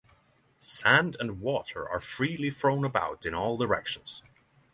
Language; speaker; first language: English; non-native, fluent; Norwegian